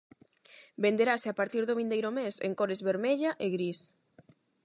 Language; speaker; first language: Galician; non-native, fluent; Spanish